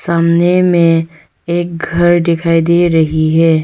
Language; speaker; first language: Hindi; early bilingual, other home language; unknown